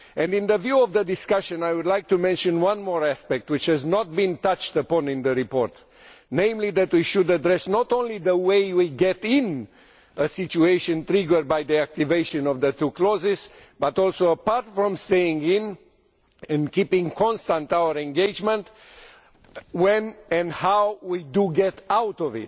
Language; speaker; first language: English; non-native, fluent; Romanian